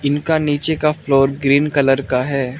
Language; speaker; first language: Hindi; non-native, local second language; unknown